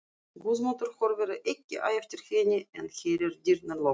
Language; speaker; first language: Icelandic; non-native, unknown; Russian